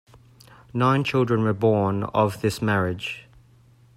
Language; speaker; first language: English; native; English